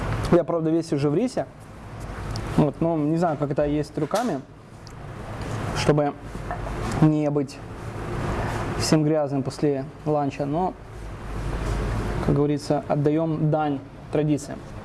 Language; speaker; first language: Russian; native; Russian